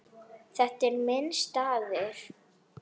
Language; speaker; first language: Icelandic; non-native, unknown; Polish